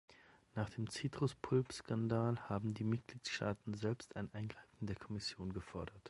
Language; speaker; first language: German; native; German